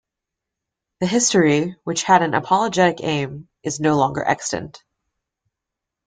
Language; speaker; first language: English; native; English